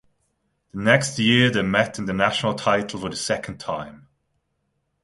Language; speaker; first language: English; non-native, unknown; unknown